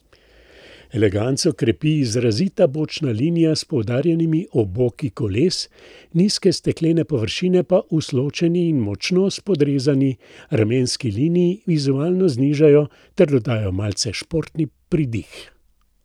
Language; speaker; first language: Slovenian; native; Slovenian